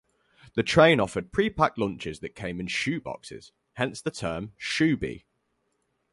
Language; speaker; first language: English; native; English